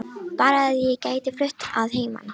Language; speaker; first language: Icelandic; non-native, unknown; Romanian